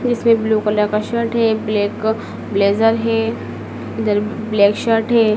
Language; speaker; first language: Hindi; native; Hindi